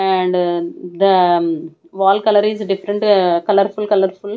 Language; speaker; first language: English; non-native, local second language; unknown